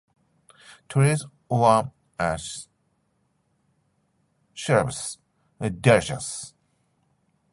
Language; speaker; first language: English; non-native, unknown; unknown